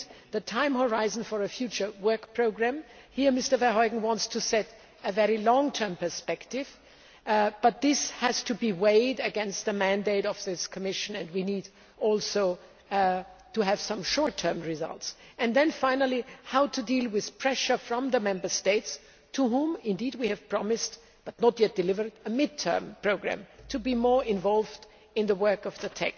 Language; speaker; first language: English; non-native, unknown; German